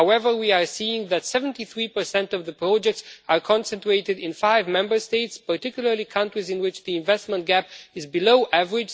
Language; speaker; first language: English; non-native, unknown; Romanian